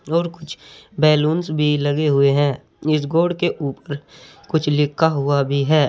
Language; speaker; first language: Hindi; native; Hindi